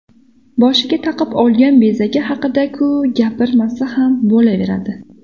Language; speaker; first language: Uzbek; native; Uzbek